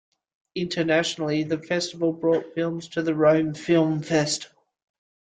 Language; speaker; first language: English; native; English